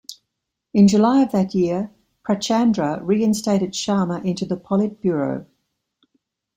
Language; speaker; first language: English; native; English